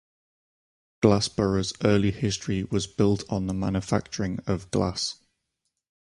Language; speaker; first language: English; native; English